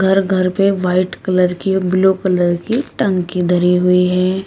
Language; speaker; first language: Hindi; native; Hindi